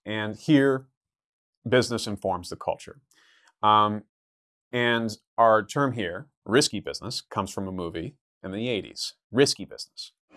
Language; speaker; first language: English; native; English